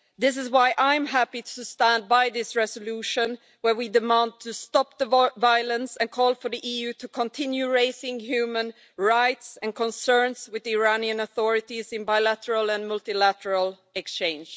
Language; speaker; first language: English; non-native, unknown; Swedish